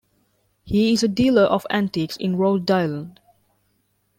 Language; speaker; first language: English; non-native, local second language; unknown